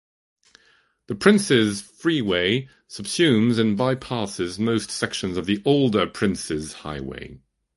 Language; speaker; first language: English; non-native, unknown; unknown